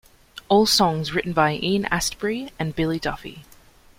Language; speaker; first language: English; native; English